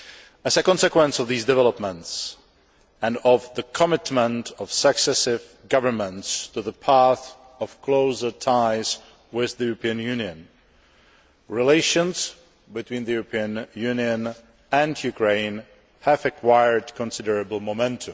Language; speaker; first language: English; non-native, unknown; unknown